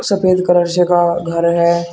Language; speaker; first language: Hindi; native; Hindi